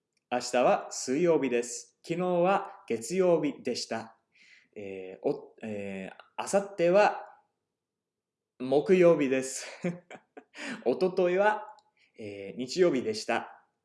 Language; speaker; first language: Japanese; non-native, fluent; English